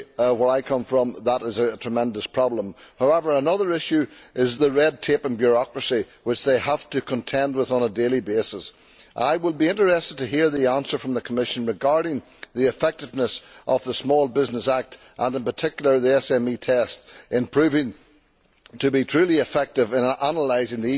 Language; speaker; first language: English; native; English